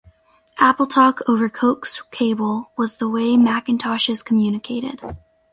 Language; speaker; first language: English; native; English